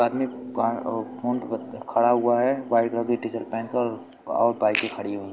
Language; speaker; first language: Hindi; native; Hindi